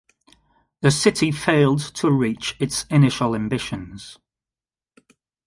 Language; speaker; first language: English; non-native, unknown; French